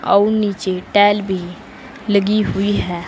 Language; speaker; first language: Hindi; native; Hindi